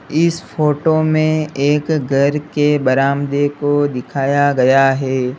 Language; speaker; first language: Hindi; native; Hindi